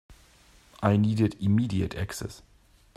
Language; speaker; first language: English; native; English